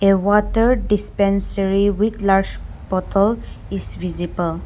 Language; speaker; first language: English; non-native, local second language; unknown